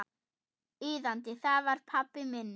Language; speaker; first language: Icelandic; non-native, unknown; German